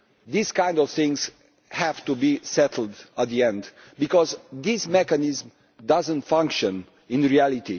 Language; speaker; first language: English; non-native, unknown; Romanian